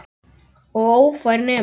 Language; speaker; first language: Icelandic; native; Icelandic